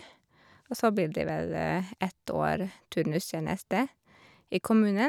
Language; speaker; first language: Norwegian; non-native, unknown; Hungarian